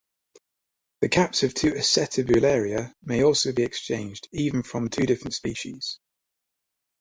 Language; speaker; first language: English; native; English